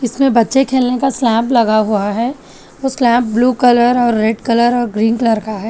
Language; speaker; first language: Hindi; non-native, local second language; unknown